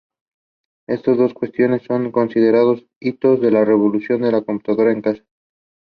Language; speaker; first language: English; non-native, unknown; Spanish